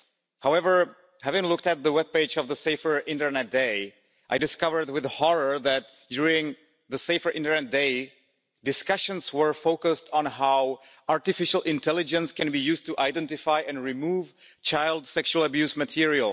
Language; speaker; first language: English; non-native, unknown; Czech